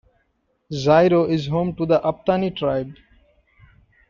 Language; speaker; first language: English; non-native, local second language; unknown